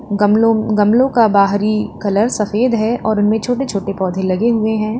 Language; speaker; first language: Hindi; native; Hindi